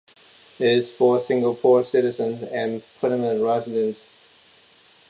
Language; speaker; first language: English; non-native, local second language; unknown